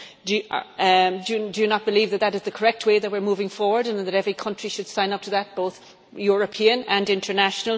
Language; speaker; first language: English; native; English